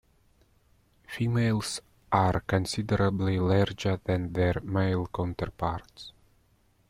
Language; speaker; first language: English; non-native, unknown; Russian